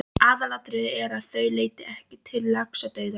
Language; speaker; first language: Icelandic; non-native, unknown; Polish